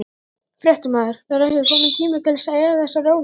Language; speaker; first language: Icelandic; native; Icelandic